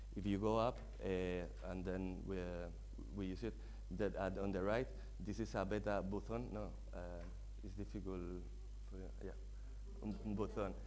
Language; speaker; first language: English; non-native, fluent; Spanish